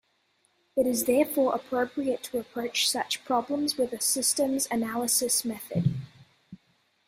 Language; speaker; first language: English; native; English